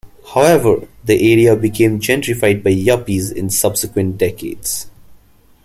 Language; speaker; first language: English; non-native, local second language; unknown